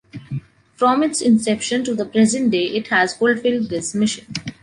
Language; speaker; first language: English; non-native, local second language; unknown